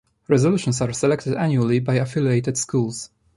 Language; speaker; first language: English; non-native, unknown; Polish